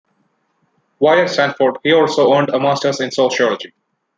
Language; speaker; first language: English; non-native, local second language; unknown